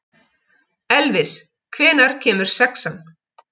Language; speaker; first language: Icelandic; native; Icelandic